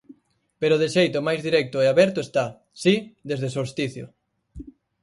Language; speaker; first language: Galician; native; Galician